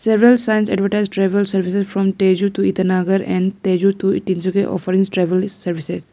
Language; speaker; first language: English; non-native, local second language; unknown